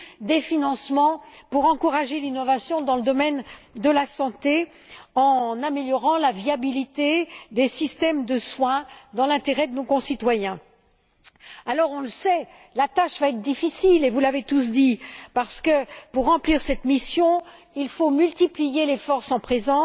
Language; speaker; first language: French; native; French